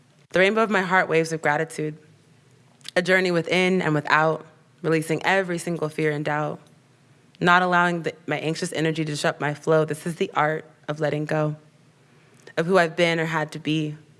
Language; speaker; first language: English; native; English